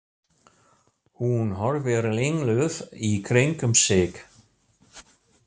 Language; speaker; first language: Icelandic; non-native, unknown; German